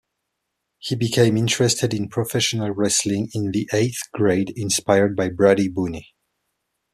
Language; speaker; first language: English; non-native, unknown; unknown